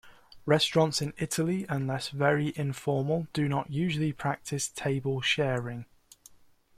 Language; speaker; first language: English; native; English